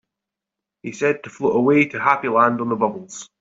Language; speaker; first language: English; native; English